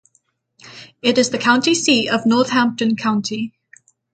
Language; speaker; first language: English; native; English